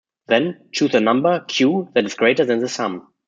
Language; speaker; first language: English; non-native, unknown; German